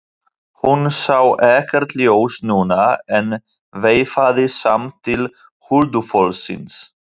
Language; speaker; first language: Icelandic; non-native, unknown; Polish